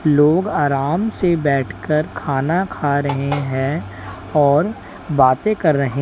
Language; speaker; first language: Hindi; native; Hindi